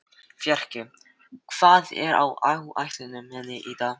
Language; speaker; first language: Icelandic; non-native, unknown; Filipino